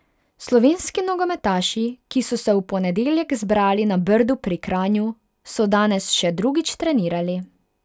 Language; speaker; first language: Slovenian; non-native, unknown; Hungarian